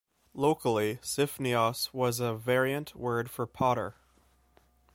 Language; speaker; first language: English; native; English